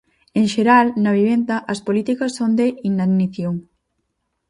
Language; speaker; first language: Galician; native; Galician